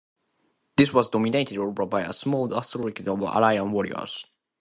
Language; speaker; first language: English; non-native, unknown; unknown